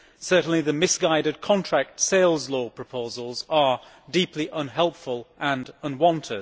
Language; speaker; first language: English; native; English